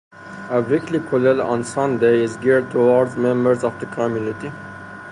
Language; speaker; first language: English; non-native, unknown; Persian